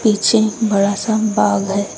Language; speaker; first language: Hindi; native; Hindi